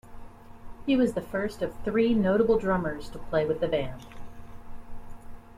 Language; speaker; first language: English; native; English